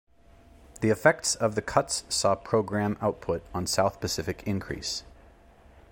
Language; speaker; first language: English; native; English